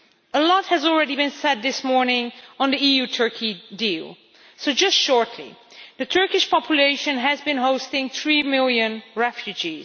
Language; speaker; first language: English; non-native, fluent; Dutch